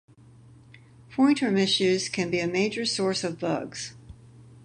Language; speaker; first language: English; native; English